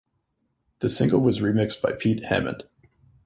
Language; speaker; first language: English; native; English